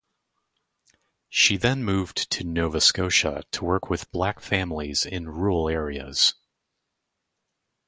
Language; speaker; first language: English; native; English